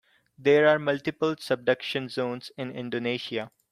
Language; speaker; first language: English; non-native, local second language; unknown